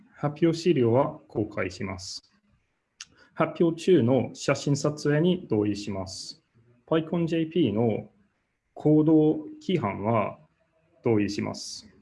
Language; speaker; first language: Japanese; non-native, fluent; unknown